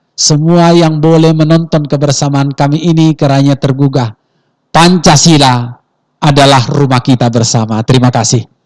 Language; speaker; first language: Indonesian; non-native, local second language; Batak Toba